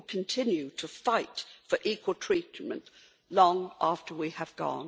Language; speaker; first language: English; native; English